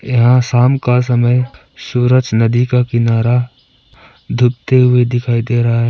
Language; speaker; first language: Hindi; non-native, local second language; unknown